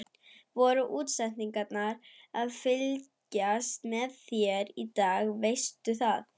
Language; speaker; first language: Icelandic; non-native, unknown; German